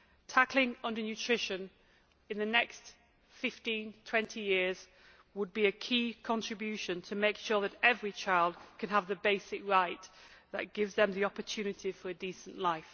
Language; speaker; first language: English; native; English